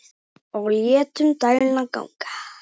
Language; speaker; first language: Icelandic; native; Icelandic